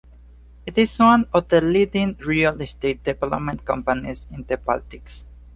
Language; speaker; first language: English; non-native, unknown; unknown